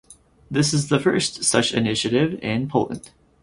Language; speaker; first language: English; native; English